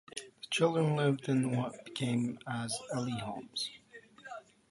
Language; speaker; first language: English; non-native, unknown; Turkish